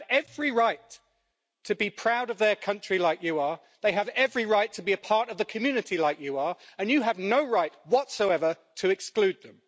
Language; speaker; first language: English; native; English